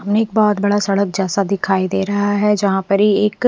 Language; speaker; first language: Hindi; non-native, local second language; Punjabi